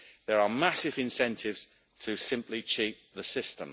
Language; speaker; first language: English; native; English